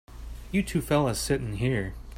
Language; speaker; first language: English; native; English